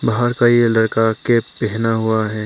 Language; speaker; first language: Hindi; early bilingual, other home language; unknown